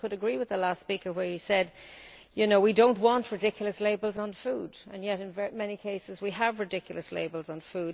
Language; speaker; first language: English; native; English